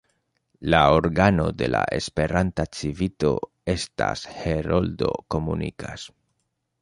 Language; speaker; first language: Esperanto; non-native, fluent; Spanish